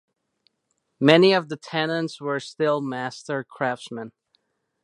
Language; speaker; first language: English; non-native, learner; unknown